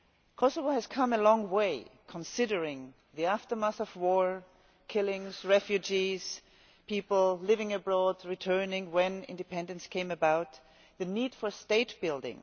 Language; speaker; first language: English; non-native, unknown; German